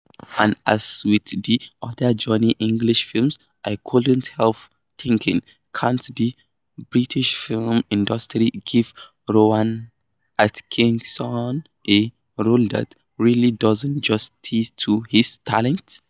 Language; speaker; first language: English; non-native, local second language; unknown